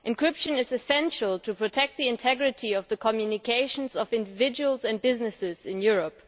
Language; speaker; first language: English; non-native, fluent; German